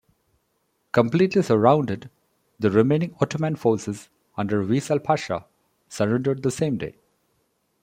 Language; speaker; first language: English; non-native, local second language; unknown